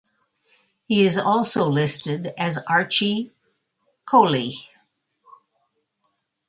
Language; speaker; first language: English; native; English